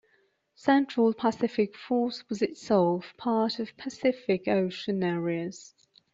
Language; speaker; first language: English; non-native, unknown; Persian